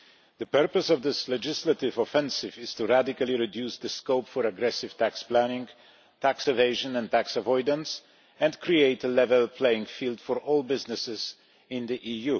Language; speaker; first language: English; non-native, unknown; Polish